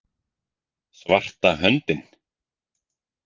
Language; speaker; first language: Icelandic; native; Icelandic